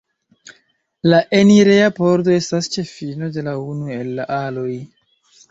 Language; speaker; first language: Esperanto; non-native, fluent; Chinese